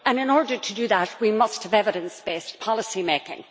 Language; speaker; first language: English; native; English